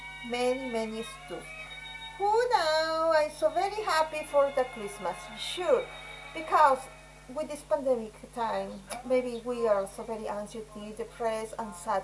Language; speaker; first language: English; non-native, learner; Spanish